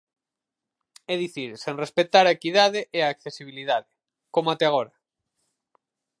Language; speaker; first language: Galician; native; Galician